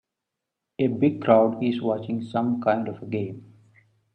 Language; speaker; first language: English; non-native, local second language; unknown